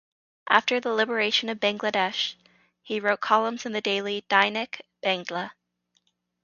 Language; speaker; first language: English; native; English